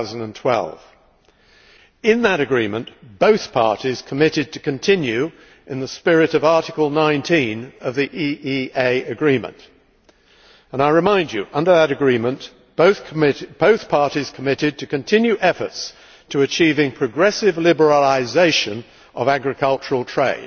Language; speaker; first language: English; native; English